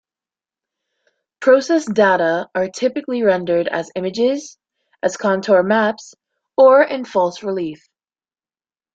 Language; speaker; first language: English; native; English